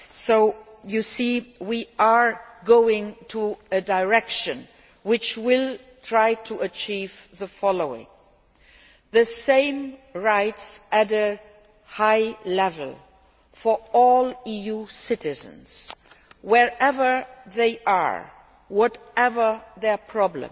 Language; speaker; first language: English; non-native, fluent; Luxembourgish